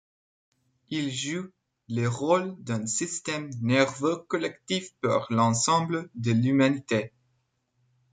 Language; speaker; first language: French; non-native, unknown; English